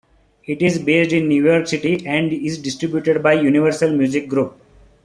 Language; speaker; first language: English; non-native, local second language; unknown